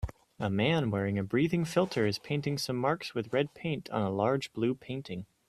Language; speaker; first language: English; native; English